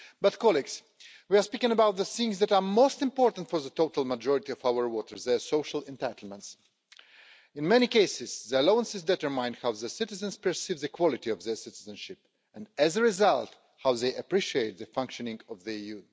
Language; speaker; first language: English; non-native, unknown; Russian